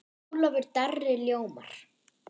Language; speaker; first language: Icelandic; non-native, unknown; German